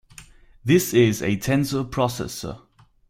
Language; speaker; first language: English; non-native, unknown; German